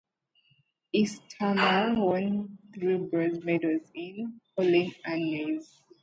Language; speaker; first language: English; native; English